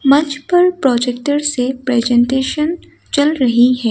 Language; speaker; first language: Hindi; non-native, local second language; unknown